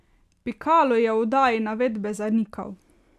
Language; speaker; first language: Slovenian; native; Slovenian